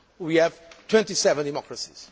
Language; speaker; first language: English; non-native, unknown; Portuguese